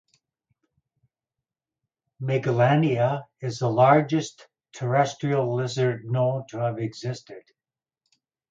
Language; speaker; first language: English; native; English